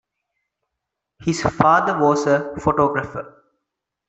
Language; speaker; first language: English; non-native, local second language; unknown